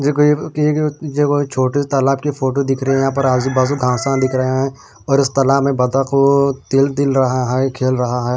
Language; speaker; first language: Hindi; non-native, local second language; Punjabi